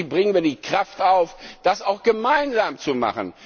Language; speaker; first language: German; non-native, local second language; Luxembourgish